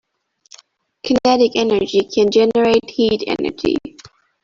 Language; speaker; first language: English; non-native, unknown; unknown